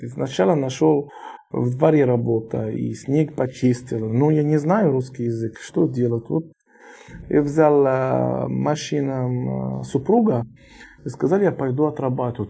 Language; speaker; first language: Russian; non-native, learner; Arabic